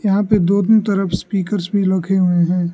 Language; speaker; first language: Hindi; non-native, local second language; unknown